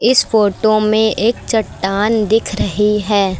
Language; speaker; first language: Hindi; native; Hindi